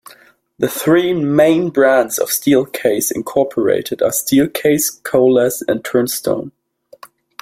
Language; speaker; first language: English; non-native, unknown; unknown